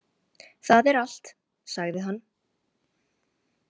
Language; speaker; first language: Icelandic; non-native, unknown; Chinese